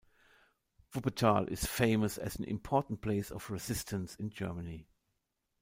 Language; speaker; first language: English; non-native, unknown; German